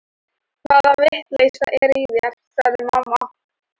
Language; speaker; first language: Icelandic; non-native, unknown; Thai